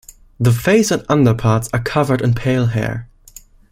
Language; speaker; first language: English; non-native, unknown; German